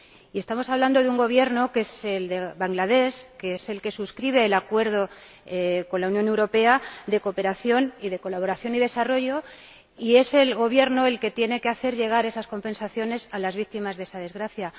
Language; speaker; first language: Spanish; native; Spanish